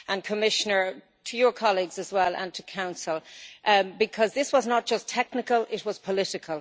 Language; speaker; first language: English; native; English